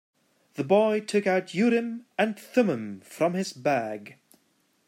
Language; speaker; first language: English; native; English